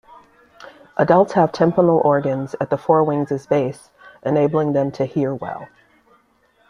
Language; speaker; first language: English; native; English